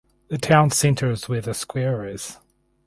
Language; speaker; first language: English; native; English